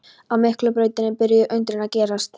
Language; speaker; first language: Icelandic; non-native, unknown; Polish